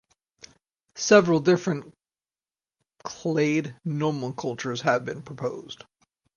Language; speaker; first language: English; native; English